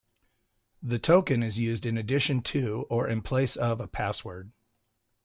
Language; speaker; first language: English; native; English